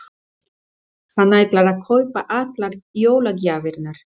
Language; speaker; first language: Icelandic; non-native, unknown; Spanish